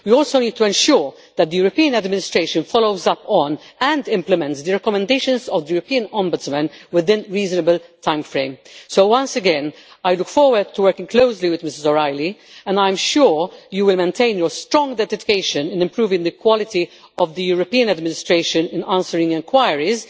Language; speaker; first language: English; non-native, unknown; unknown